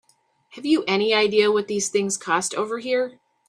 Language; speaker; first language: English; native; English